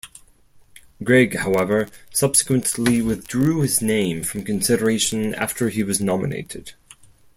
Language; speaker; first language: English; non-native, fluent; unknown